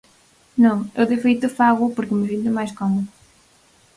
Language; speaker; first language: Galician; native; Galician